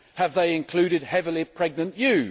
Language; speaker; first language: English; native; English